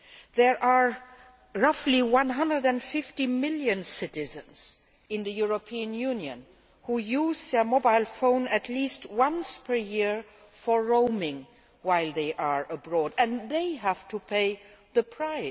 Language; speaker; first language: English; non-native, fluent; Luxembourgish